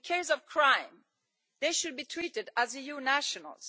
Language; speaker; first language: English; non-native, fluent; Italian